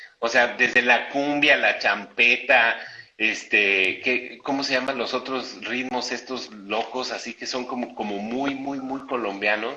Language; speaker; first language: Spanish; native; Spanish